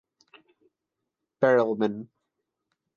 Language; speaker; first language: English; non-native, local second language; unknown